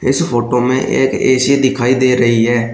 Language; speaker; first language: Hindi; native; Hindi